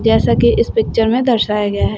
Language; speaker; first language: Hindi; native; Hindi